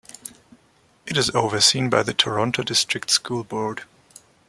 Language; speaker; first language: English; non-native, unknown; German